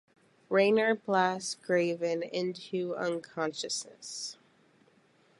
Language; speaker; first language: English; native; English